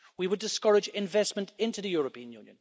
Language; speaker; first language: English; native; English